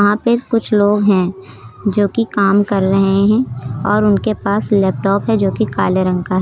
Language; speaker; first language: Hindi; native; Hindi